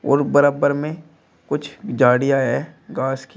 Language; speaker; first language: Hindi; native; Hindi